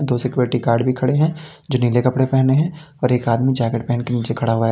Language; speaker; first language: Hindi; native; Hindi